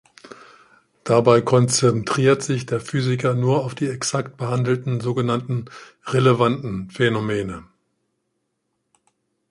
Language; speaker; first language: German; native; German